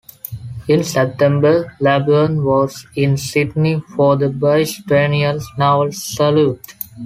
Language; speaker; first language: English; non-native, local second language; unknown